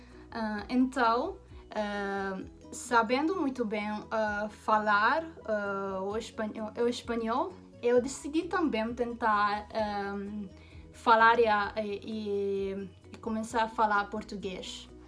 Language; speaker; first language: Portuguese; non-native, fluent; Romanian